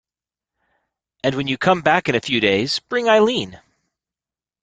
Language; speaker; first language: English; native; English